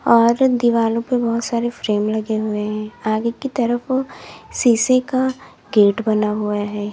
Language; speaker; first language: Hindi; native; Hindi